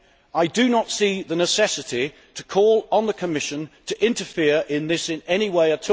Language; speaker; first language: English; native; English